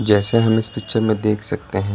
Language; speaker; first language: Hindi; non-native, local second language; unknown